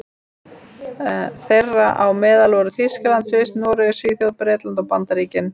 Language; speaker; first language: Icelandic; native; Icelandic